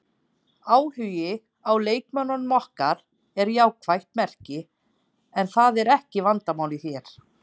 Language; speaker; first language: Icelandic; native; Icelandic